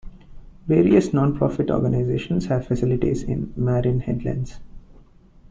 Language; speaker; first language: English; non-native, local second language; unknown